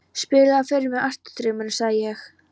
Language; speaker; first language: Icelandic; non-native, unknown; Polish